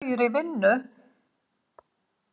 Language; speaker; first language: Icelandic; native; Icelandic